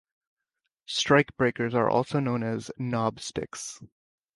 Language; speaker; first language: English; native; English